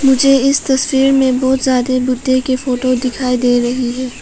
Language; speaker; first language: Hindi; non-native, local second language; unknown